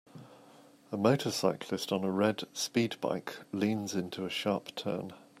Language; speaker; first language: English; native; English